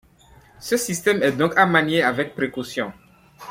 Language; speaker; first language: French; non-native, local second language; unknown